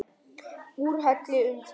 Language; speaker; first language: Icelandic; non-native, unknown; Vietnamese